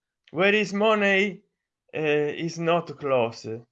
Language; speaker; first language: English; non-native, learner; Italian